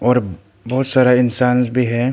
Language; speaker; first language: Hindi; early bilingual, other home language; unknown